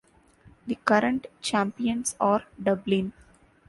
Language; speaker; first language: English; non-native, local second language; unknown